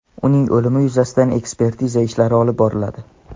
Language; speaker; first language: Uzbek; non-native, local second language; Tajik